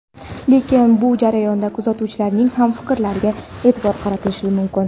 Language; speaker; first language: Uzbek; non-native, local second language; Kara-Kalpak